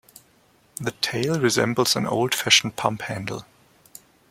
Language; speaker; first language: English; non-native, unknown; German